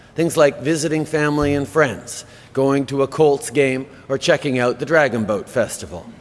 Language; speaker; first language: English; native; English